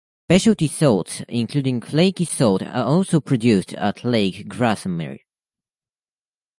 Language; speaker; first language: English; native; English